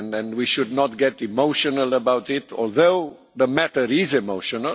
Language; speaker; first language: English; non-native, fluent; Romanian